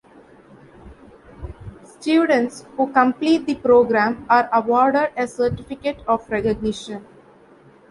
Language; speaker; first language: English; non-native, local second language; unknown